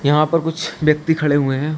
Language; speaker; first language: Hindi; native; Hindi